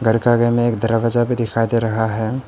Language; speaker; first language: Hindi; early bilingual, other home language; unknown